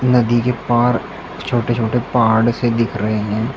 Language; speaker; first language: Hindi; native; Hindi